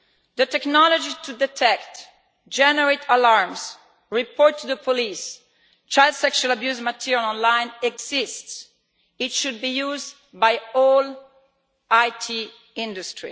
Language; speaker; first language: English; non-native, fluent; Italian